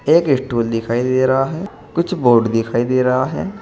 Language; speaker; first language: Hindi; native; Hindi